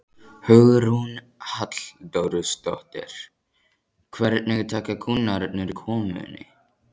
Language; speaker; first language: Icelandic; native; Icelandic